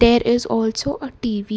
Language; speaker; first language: English; non-native, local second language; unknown